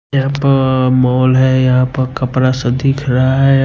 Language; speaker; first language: Hindi; non-native, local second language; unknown